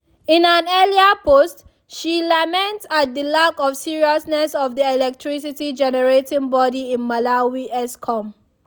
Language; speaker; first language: English; non-native, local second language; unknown